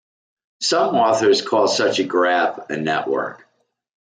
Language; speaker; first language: English; native; English